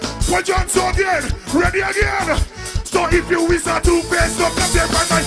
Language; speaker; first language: English; native; English